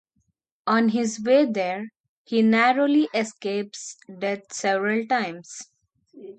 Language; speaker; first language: English; non-native, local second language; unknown